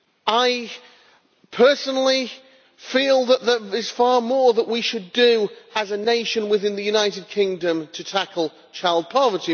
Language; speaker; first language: English; native; English